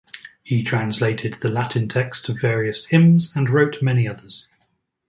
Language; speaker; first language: English; native; English